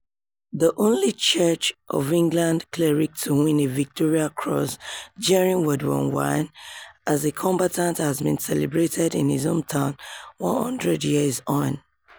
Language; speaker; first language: English; non-native, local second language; Yoruba